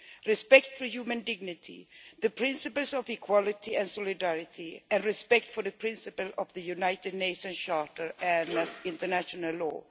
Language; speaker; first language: English; non-native, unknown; Swedish